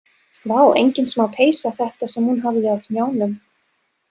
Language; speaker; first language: Icelandic; non-native, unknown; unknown